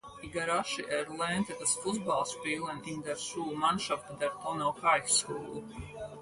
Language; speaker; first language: German; non-native, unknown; Latvian